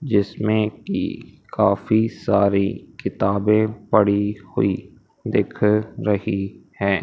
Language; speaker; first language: Hindi; native; Hindi